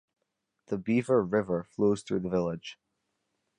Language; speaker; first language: English; native; English